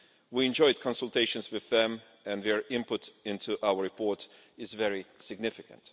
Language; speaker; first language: English; non-native, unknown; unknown